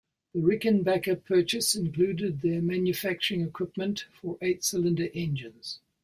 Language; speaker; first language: English; native; English